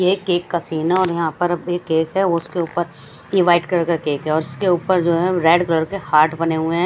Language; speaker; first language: Hindi; non-native, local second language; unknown